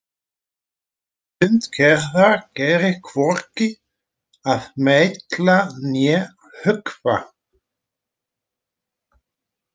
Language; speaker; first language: Icelandic; non-native, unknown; Dutch